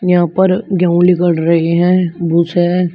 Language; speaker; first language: Hindi; native; Hindi